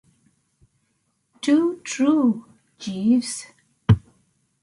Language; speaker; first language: English; non-native, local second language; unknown